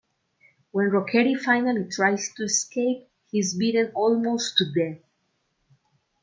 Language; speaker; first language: English; non-native, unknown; Spanish